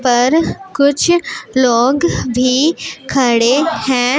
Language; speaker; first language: Hindi; non-native, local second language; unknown